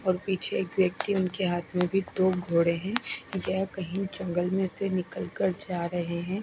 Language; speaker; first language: Hindi; non-native, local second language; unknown